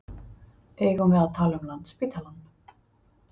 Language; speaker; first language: Icelandic; native; Icelandic